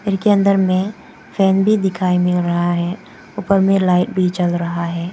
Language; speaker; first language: Hindi; non-native, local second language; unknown